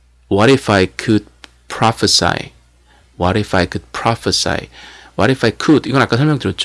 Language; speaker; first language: English; non-native, fluent; Korean